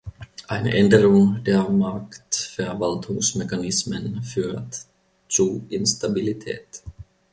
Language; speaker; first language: German; non-native, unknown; Finnish